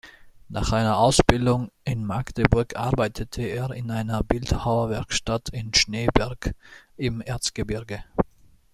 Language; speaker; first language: German; native; German